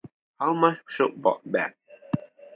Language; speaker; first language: English; non-native, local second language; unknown